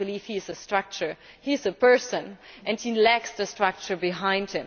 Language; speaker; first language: English; non-native, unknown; German